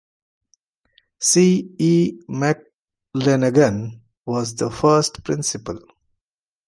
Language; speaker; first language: English; non-native, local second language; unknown